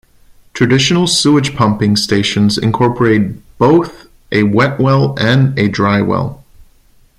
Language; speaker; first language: English; non-native, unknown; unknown